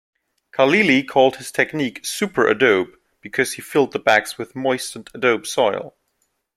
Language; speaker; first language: English; non-native, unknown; German